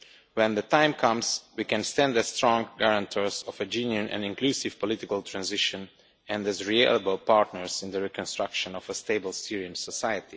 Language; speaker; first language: English; non-native, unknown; Romanian